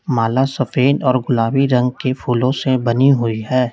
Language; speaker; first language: Hindi; native; Hindi